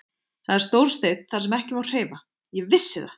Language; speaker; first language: Icelandic; native; Icelandic